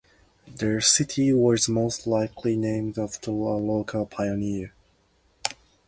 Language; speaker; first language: English; non-native, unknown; Japanese